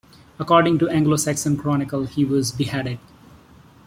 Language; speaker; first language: English; non-native, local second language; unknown